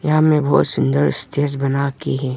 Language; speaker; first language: Hindi; non-native, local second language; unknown